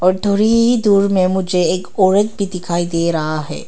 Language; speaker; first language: Hindi; non-native, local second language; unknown